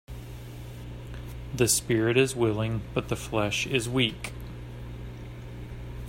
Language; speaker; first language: English; native; English